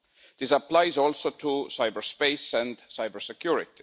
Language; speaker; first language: English; non-native, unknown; Estonian